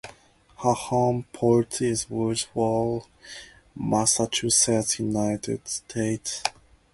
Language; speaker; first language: English; non-native, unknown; Japanese